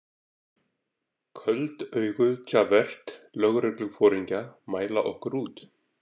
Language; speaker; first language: Icelandic; native; Icelandic